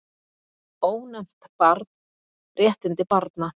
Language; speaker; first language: Icelandic; native; Icelandic